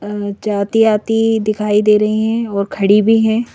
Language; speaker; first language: Hindi; native; Hindi